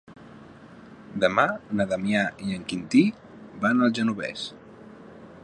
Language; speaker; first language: Catalan; native; Catalan